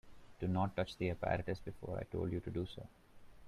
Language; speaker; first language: English; non-native, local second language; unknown